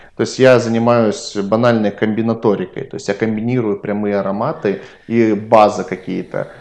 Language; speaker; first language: Russian; native; Russian